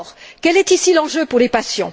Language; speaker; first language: French; native; French